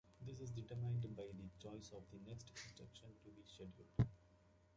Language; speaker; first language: English; native; English